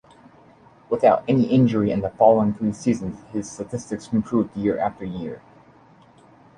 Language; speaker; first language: English; native; English